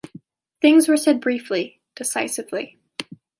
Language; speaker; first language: English; native; English